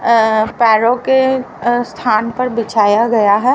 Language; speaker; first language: Hindi; native; Hindi